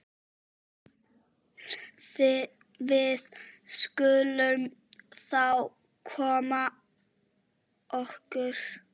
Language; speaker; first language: Icelandic; non-native, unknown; Czech